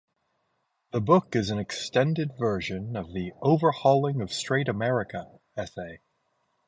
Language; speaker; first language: English; native; English